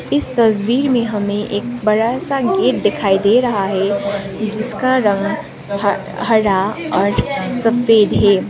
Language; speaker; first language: Hindi; non-native, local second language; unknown